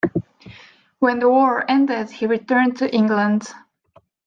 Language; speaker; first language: English; non-native, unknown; Estonian